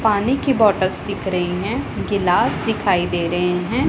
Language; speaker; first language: Hindi; non-native, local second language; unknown